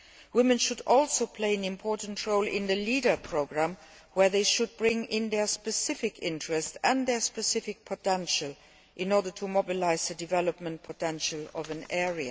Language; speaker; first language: English; non-native, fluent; Luxembourgish